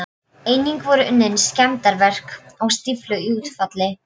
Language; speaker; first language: Icelandic; non-native, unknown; Polish